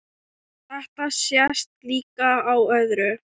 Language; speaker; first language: Icelandic; non-native, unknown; Thai